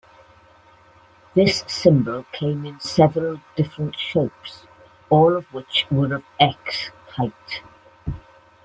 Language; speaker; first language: English; native; English